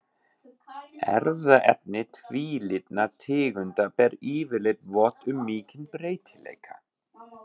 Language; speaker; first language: Icelandic; non-native, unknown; German